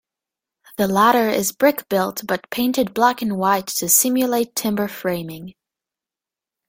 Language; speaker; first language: English; native; English